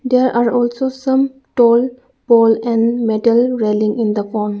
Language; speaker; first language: English; non-native, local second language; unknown